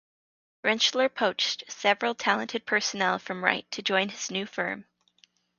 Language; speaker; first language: English; native; English